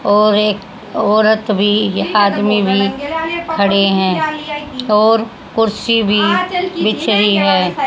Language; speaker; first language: Hindi; native; Hindi